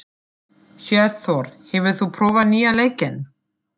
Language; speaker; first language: Icelandic; non-native, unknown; German